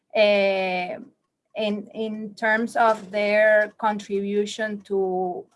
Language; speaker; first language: English; non-native, learner; Spanish